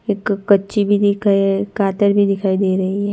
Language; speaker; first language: Hindi; non-native, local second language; Gujarati